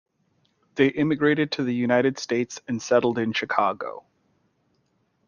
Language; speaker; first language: English; native; English